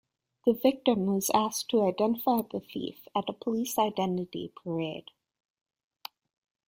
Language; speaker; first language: English; native; English